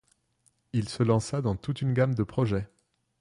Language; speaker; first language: French; non-native, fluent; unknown